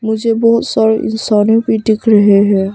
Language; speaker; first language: Hindi; non-native, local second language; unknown